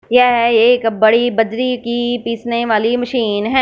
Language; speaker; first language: Hindi; non-native, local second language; Punjabi